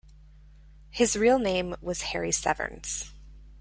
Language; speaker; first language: English; native; English